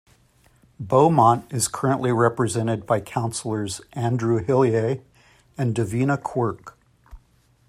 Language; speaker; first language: English; native; English